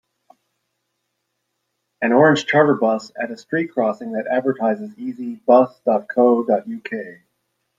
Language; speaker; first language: English; native; English